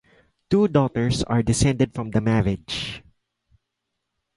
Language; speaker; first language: English; non-native, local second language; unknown